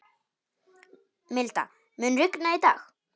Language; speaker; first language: Icelandic; non-native, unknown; Polish